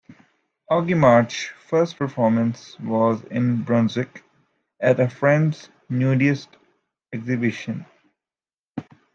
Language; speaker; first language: English; native; English